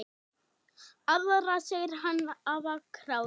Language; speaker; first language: Icelandic; non-native, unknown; German